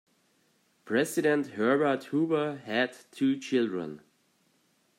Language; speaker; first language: English; non-native, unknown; German